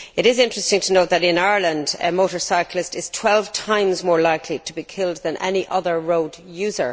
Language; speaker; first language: English; native; English